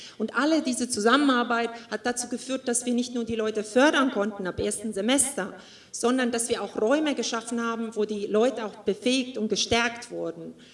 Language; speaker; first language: German; non-native, fluent; Estonian